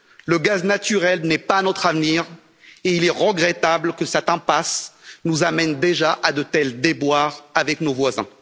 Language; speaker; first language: French; native; French